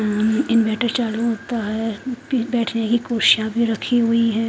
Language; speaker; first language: Hindi; native; Hindi